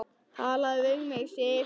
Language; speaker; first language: Icelandic; native; Icelandic